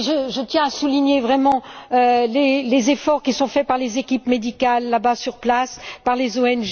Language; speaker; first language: French; native; French